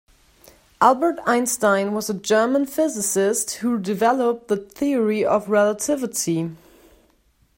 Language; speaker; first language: English; non-native, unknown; German